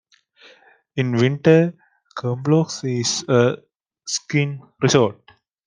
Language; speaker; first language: English; native; English